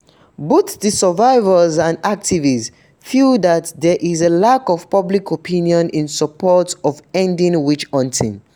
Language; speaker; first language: English; non-native, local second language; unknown